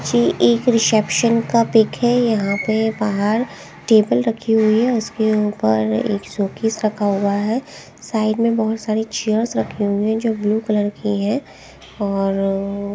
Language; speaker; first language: Hindi; native; Hindi